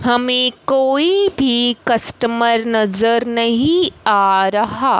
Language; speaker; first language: Hindi; non-native, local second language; Punjabi